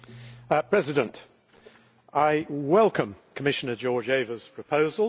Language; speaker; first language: English; native; English